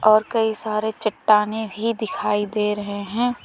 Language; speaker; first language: Hindi; native; Hindi